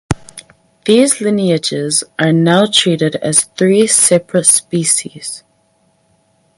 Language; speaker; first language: English; native; English